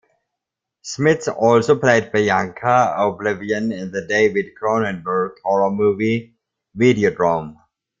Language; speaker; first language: English; non-native, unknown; German